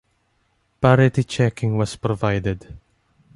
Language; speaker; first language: English; non-native, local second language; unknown